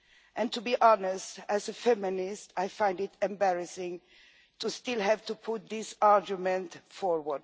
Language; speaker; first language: English; non-native, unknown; Swedish